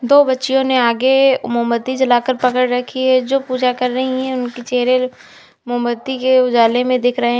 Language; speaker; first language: Hindi; native; Hindi